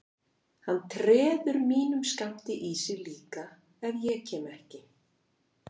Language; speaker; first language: Icelandic; native; Icelandic